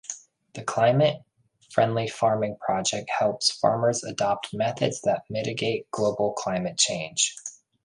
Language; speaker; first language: English; native; English